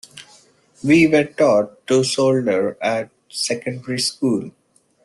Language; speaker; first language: English; non-native, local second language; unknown